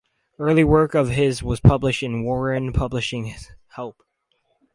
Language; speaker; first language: English; native; English